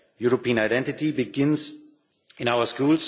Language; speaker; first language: English; non-native, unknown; German